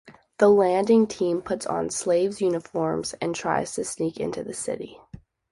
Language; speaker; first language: English; native; English